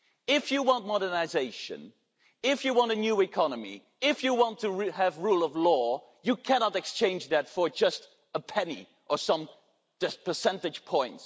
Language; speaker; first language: English; non-native, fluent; Dutch